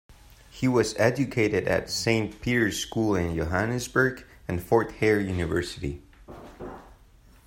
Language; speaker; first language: English; non-native, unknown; Spanish